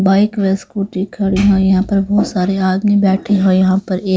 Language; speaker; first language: Hindi; native; Hindi